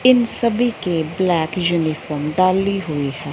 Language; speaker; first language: Hindi; non-native, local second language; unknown